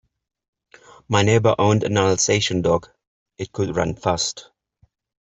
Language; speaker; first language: English; native; English